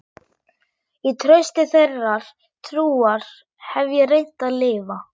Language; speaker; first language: Icelandic; non-native, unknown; German